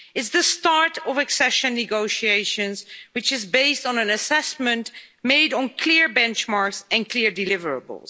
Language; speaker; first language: English; non-native, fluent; Dutch